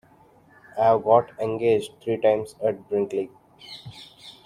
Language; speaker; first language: English; non-native, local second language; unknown